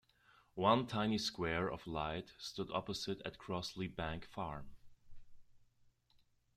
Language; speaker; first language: English; non-native, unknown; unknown